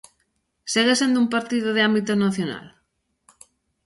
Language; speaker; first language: Galician; native; Galician